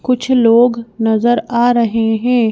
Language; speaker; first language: Hindi; native; Hindi